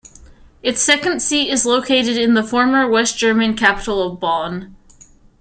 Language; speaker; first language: English; native; English